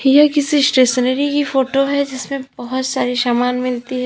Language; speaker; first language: Hindi; native; Hindi